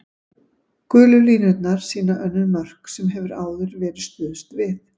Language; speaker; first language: Icelandic; native; Icelandic